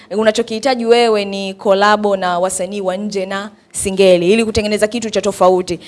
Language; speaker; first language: Swahili; native; Swahili